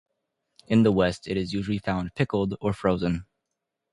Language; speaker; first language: English; native; English